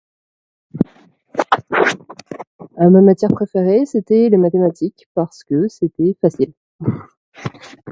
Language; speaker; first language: French; native; French